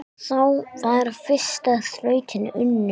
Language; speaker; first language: Icelandic; non-native, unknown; English